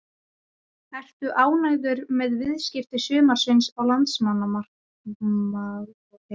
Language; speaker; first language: Icelandic; native; Icelandic